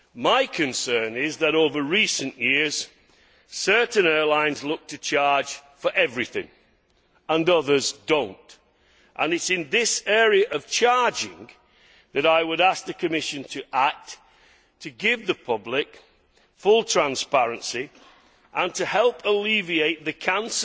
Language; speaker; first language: English; native; English